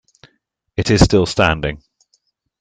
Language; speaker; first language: English; native; English